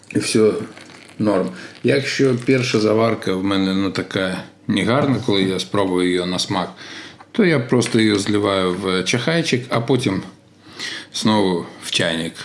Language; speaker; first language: Ukrainian; non-native, local second language; Russian